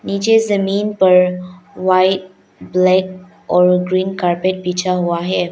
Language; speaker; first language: Hindi; non-native, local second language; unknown